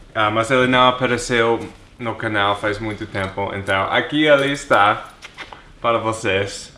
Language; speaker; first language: Portuguese; non-native, fluent; English